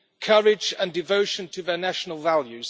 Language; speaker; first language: English; non-native, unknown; German